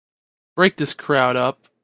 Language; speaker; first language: English; native; English